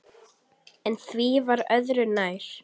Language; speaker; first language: Icelandic; native; Icelandic